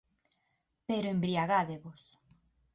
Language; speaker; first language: Galician; native; Galician